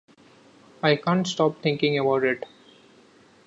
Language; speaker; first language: English; non-native, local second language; Marathi